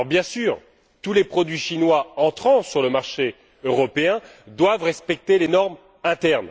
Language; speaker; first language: French; native; French